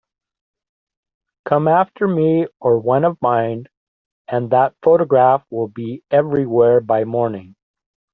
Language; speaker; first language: English; native; English